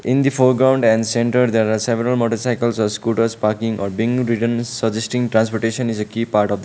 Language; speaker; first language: English; non-native, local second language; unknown